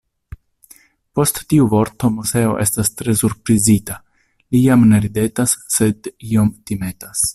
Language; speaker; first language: Esperanto; non-native, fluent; Italian